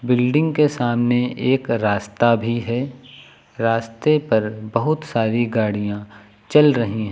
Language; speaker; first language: Hindi; native; Hindi